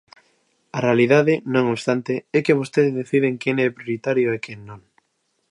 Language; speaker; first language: Galician; native; Galician